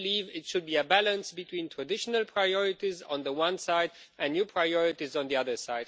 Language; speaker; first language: English; non-native, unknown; Romanian